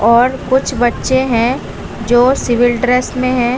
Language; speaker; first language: Hindi; native; Hindi